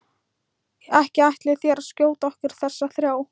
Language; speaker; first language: Icelandic; non-native, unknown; Thai